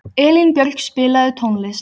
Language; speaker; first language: Icelandic; native; Icelandic